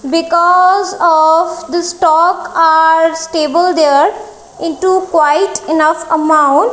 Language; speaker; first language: English; non-native, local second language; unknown